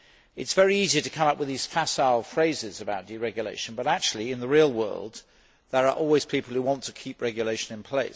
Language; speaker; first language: English; native; English